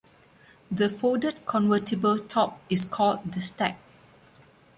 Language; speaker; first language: English; non-native, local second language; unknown